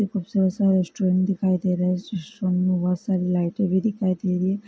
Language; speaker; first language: Hindi; non-native, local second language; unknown